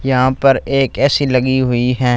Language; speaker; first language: Hindi; non-native, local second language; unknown